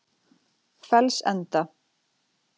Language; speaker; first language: Icelandic; native; Icelandic